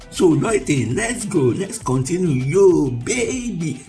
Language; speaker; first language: English; non-native, local second language; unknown